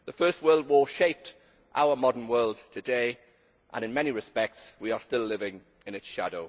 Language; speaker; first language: English; native; English